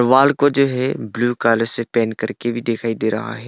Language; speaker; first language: Hindi; non-native, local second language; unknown